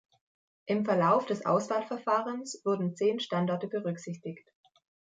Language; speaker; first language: German; native; German